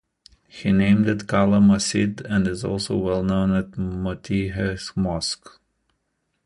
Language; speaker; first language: English; native; English